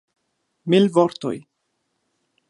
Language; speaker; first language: Esperanto; non-native, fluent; German